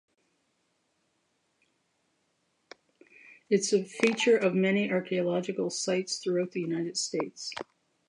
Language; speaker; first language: English; native; English